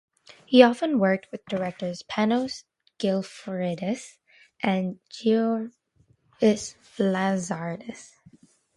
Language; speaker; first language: English; native; English